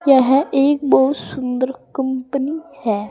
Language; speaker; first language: Hindi; native; Hindi